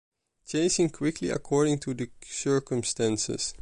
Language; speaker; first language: English; non-native, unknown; Dutch